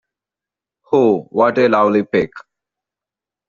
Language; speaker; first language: English; non-native, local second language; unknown